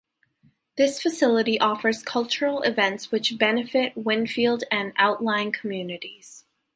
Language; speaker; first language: English; native; English